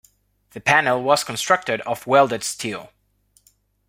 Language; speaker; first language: English; non-native, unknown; Spanish